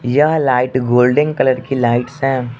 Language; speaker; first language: Hindi; non-native, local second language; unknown